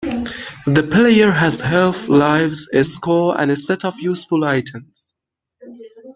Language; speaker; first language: English; non-native, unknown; Persian